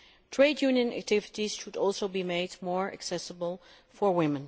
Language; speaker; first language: English; non-native, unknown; Dutch